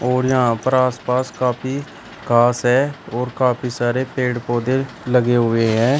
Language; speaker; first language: Hindi; native; Hindi